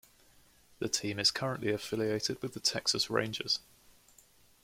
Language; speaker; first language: English; native; English